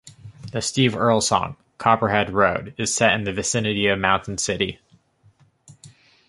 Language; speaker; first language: English; native; English